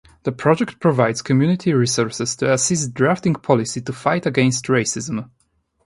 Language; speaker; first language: English; non-native, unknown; Polish